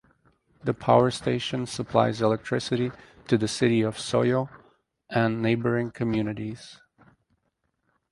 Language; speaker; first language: English; native; English